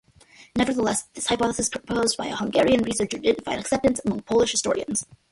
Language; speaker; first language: English; early bilingual, other home language; Malayalam